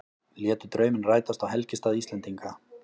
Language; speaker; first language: Icelandic; native; Icelandic